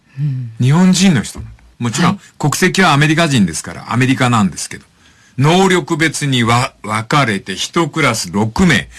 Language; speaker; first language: Japanese; native; Japanese